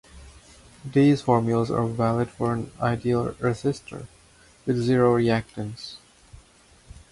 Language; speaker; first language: English; non-native, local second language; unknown